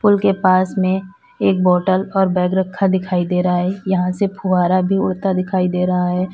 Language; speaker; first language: Hindi; native; Hindi